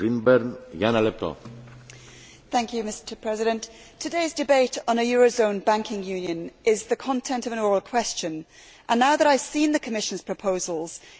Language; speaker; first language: English; native; English